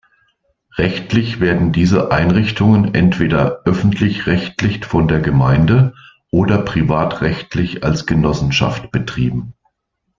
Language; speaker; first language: German; native; German